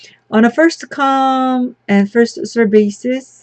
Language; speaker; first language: English; non-native, fluent; Korean